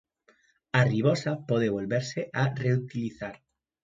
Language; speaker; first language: Galician; native; Galician